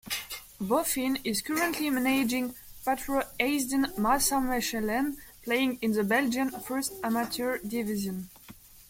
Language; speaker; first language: English; non-native, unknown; French